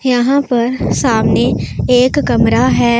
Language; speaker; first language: Hindi; non-native, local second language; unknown